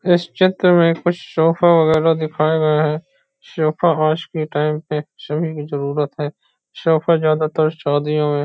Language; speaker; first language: Hindi; native; Hindi